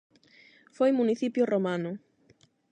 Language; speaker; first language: Galician; non-native, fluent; Spanish